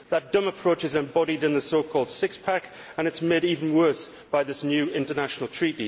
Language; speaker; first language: English; native; English